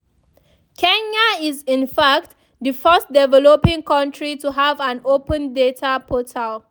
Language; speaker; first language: English; non-native, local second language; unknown